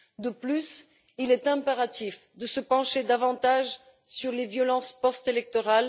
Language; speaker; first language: French; non-native, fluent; Bulgarian